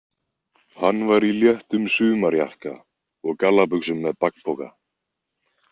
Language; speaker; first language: Icelandic; native; Icelandic